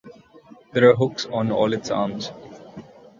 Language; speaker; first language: English; non-native, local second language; Marathi